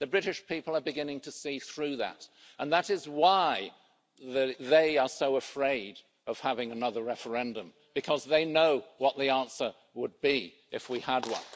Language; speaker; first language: English; native; English